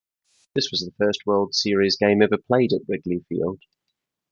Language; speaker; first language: English; native; English